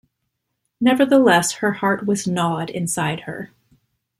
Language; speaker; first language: English; native; English